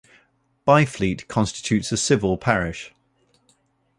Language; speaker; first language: English; native; English